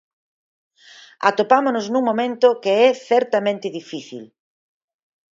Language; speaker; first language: Galician; native; Galician